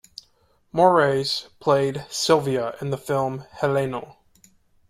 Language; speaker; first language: English; native; English